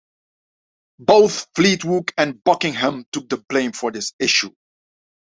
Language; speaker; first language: English; non-native, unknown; Dutch